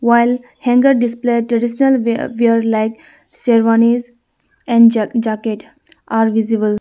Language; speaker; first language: English; non-native, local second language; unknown